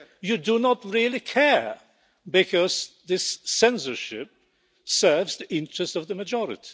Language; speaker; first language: English; non-native, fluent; Polish